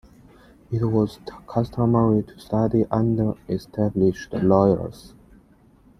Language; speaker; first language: English; non-native, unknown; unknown